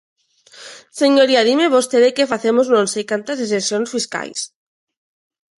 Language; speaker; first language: Galician; non-native, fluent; Spanish